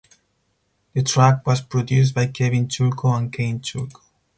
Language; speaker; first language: English; non-native, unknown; Spanish